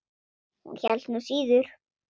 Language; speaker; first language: Icelandic; non-native, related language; Swedish